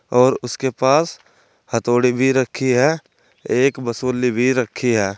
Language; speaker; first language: Hindi; native; Hindi